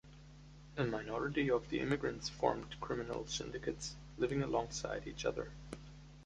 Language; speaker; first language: English; non-native, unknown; German